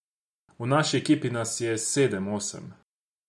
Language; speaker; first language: Slovenian; non-native, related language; Croatian